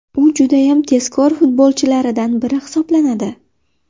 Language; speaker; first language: Uzbek; native; Uzbek